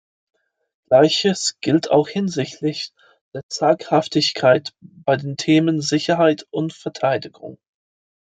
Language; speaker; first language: German; non-native, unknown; English